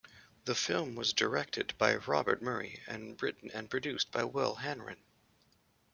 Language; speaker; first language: English; native; English